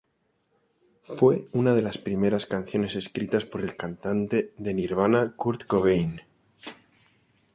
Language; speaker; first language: Spanish; native; Spanish